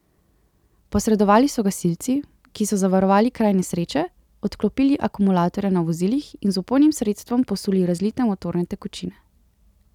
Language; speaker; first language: Slovenian; native; Slovenian